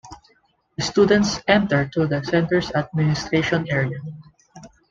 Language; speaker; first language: English; non-native, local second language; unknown